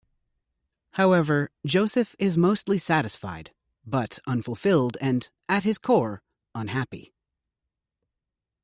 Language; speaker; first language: English; native; English